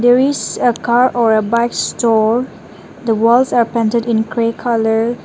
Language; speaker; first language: English; non-native, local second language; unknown